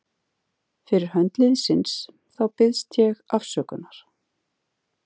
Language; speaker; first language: Icelandic; native; Icelandic